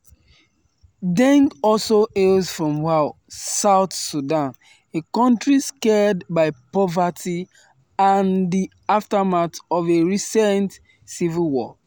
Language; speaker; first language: English; non-native, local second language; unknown